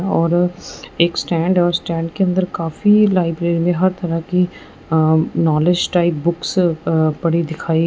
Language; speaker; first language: Hindi; non-native, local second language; Punjabi